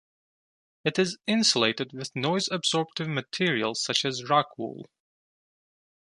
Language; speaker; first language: English; non-native, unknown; Turkish